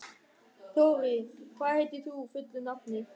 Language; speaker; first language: Icelandic; non-native, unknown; German